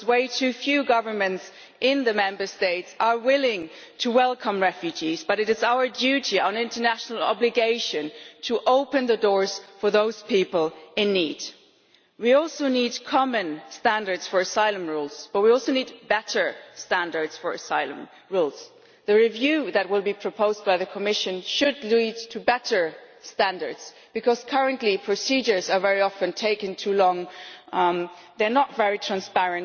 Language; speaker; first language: English; non-native, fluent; German